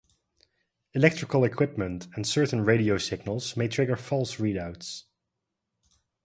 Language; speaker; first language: English; non-native, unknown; Dutch